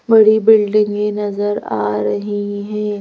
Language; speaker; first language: Hindi; native; Hindi